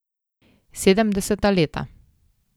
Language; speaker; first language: Slovenian; native; Slovenian